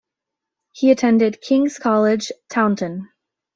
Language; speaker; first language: English; native; English